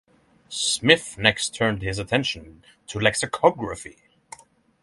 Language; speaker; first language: English; non-native, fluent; Norwegian